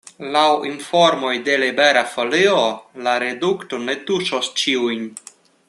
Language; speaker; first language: Esperanto; non-native, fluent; Russian